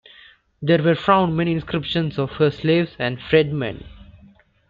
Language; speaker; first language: English; non-native, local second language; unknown